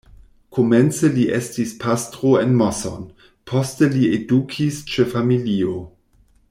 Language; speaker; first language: Esperanto; non-native, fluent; German